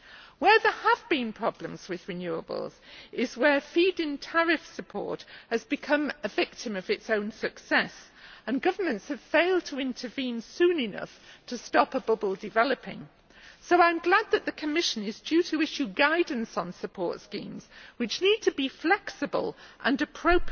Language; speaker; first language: English; native; English